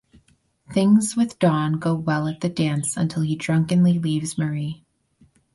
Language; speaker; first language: English; native; English